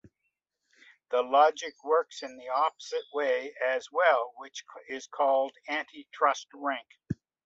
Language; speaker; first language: English; native; English